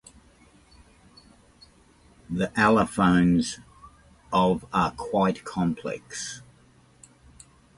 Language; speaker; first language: English; native; English